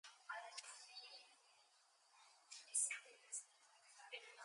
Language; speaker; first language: English; native; English